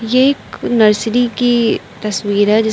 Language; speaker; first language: Hindi; native; Hindi